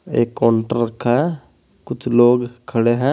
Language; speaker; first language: Hindi; native; Hindi